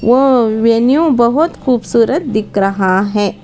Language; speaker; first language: Hindi; non-native, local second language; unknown